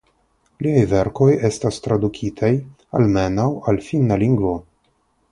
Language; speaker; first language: Esperanto; non-native, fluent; Russian